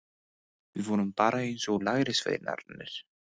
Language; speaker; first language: Icelandic; non-native, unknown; English